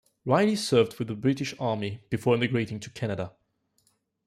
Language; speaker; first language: English; non-native, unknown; French